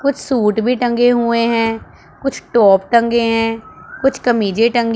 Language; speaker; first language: Hindi; non-native, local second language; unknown